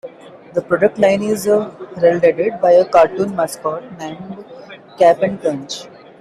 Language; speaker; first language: English; non-native, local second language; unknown